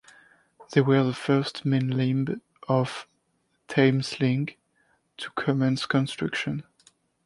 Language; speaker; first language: English; non-native, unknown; French